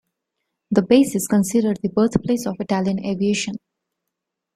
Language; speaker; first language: English; non-native, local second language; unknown